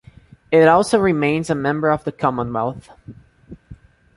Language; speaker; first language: English; non-native, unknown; Portuguese